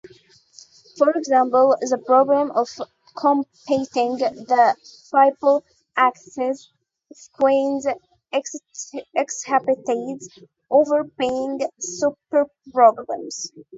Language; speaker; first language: English; native; English